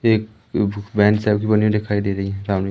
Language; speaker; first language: Hindi; native; Hindi